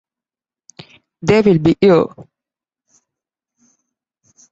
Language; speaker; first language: English; non-native, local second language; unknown